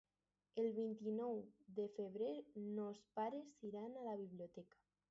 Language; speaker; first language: Catalan; non-native, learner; Spanish